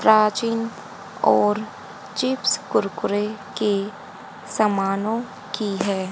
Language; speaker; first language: Hindi; native; Hindi